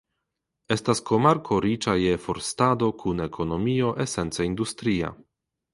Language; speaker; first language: Esperanto; non-native, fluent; Polish